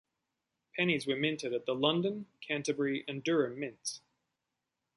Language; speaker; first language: English; native; English